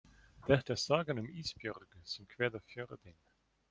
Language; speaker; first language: Icelandic; non-native, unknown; German